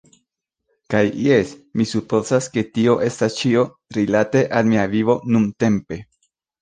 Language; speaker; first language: Esperanto; non-native, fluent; Spanish